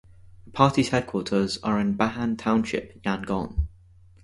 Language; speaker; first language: English; native; English